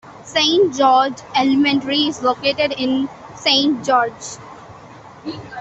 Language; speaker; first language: English; non-native, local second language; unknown